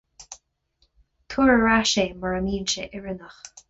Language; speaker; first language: Irish; non-native, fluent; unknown